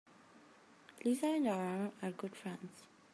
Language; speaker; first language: English; native; English